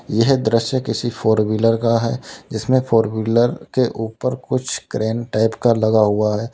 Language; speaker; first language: Hindi; native; Hindi